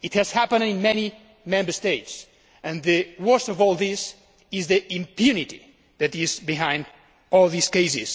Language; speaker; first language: English; non-native, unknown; Spanish